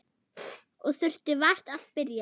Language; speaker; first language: Icelandic; non-native, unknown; German